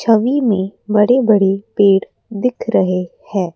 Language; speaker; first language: Hindi; non-native, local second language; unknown